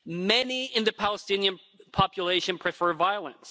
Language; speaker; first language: English; non-native, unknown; Swedish